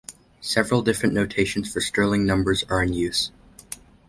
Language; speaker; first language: English; native; English